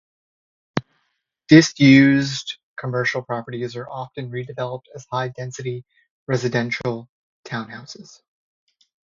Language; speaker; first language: English; native; English